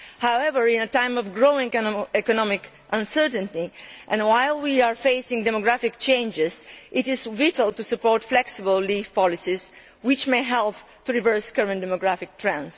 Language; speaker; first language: English; non-native, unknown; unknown